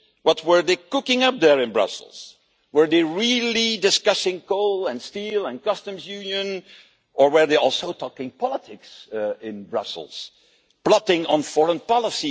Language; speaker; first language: English; non-native, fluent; Dutch